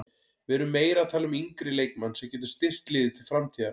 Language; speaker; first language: Icelandic; native; Icelandic